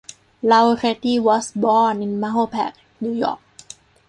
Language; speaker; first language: English; non-native, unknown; Thai